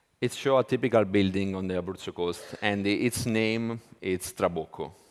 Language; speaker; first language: English; non-native, fluent; Italian